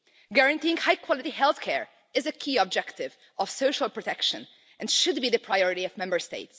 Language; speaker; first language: English; non-native, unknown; Hungarian